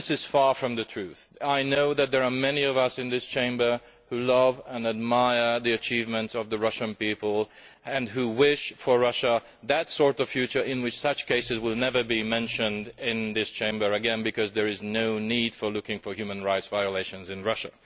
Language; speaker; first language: English; non-native, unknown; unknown